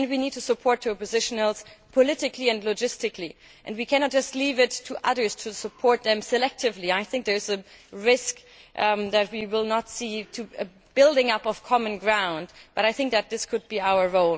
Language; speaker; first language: English; non-native, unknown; German